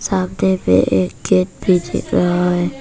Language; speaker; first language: Hindi; non-native, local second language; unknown